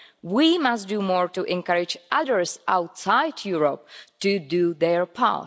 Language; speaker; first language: English; non-native, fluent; Czech